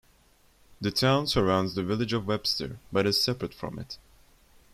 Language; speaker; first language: English; non-native, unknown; Turkish